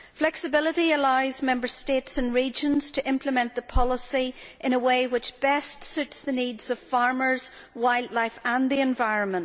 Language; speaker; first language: English; native; English